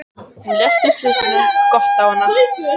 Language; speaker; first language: Icelandic; native; Icelandic